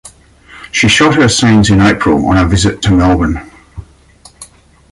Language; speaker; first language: English; native; English